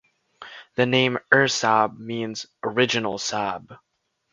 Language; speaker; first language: English; native; English